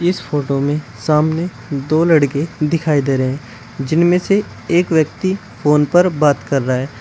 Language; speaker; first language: Hindi; native; Hindi